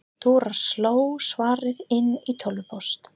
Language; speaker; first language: Icelandic; non-native, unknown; English